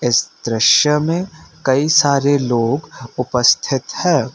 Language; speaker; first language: Hindi; non-native, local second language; Assamese